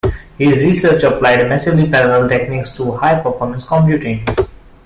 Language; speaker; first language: English; non-native, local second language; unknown